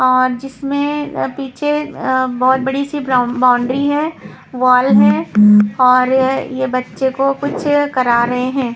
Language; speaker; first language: Hindi; non-native, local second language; Punjabi